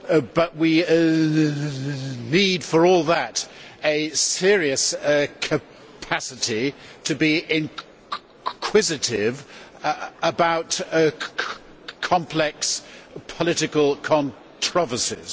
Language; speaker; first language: English; native; English